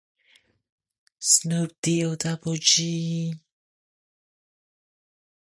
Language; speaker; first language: English; non-native, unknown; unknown